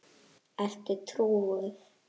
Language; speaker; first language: Icelandic; native; Icelandic